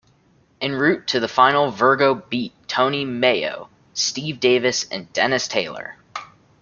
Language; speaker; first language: English; native; English